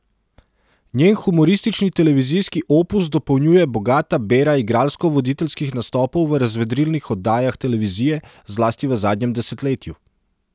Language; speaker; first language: Slovenian; non-native, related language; Serbian